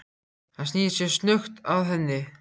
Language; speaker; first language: Icelandic; native; Icelandic